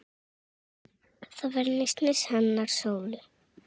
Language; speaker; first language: Icelandic; non-native, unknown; Czech